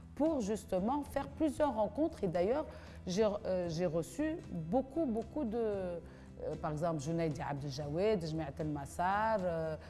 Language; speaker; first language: French; non-native, local second language; Arabic